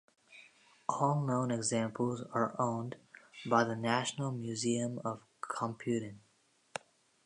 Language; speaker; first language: English; native; English